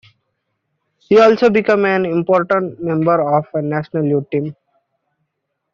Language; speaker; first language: English; non-native, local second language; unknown